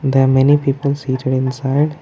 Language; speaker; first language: English; non-native, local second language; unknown